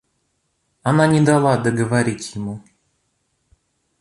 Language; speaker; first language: Russian; native; Russian